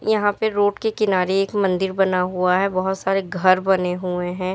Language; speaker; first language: Hindi; native; Hindi